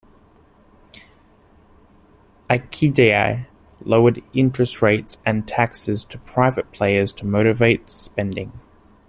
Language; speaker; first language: English; native; English